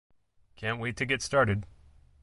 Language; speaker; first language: English; native; English